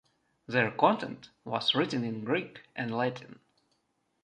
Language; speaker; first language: English; non-native, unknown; Russian